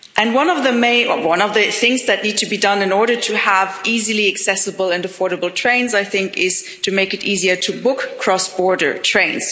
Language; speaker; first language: English; non-native, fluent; German